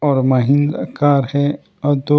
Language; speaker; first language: Hindi; non-native, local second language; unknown